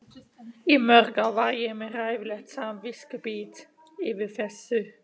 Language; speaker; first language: Icelandic; non-native, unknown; German